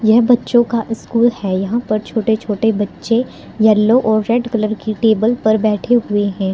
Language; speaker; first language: Hindi; native; Hindi